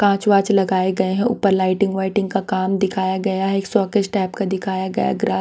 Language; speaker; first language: Hindi; non-native, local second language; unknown